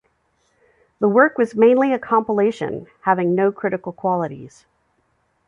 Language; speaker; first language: English; native; English